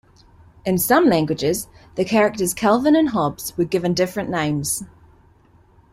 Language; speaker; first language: English; native; English